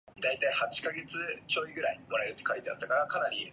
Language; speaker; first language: English; non-native, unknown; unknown